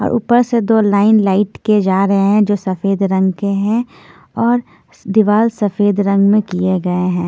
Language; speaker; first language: Hindi; non-native, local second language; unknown